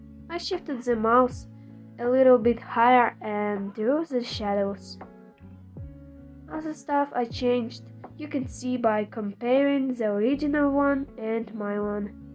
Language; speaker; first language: English; non-native, learner; Russian